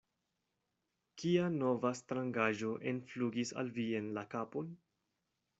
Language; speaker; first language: Esperanto; non-native, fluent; Spanish